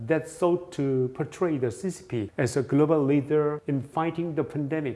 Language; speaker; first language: English; non-native, fluent; Korean